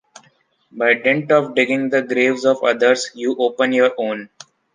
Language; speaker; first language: English; non-native, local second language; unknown